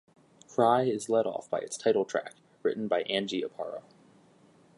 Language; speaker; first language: English; native; English